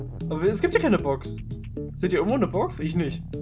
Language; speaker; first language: German; native; German